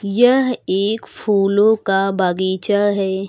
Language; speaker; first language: Hindi; native; Hindi